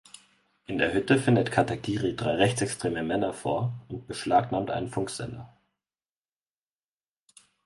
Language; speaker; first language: German; native; German